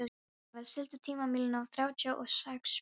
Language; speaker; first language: Icelandic; non-native, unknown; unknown